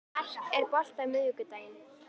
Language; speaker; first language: Icelandic; native; Icelandic